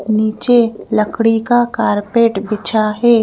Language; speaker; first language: Hindi; native; Hindi